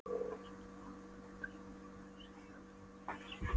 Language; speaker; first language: Icelandic; non-native, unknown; Polish